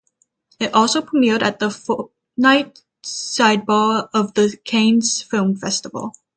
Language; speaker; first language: English; native; English